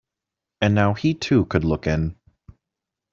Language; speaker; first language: English; native; English